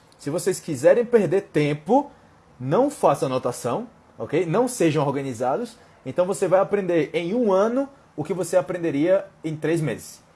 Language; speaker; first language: Portuguese; non-native, fluent; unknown